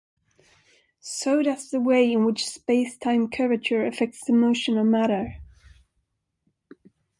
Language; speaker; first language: English; non-native, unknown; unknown